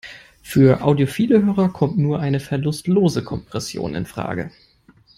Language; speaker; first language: English; non-native, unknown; German